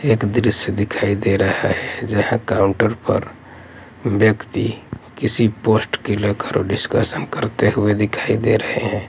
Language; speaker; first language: Hindi; native; Hindi